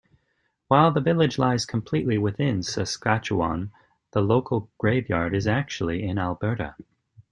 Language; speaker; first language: English; native; English